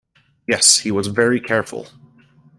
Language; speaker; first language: English; native; English